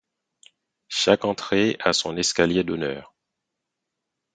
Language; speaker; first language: French; non-native, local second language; Haitian Creole